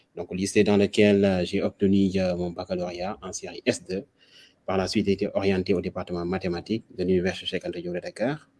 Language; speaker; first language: French; non-native, local second language; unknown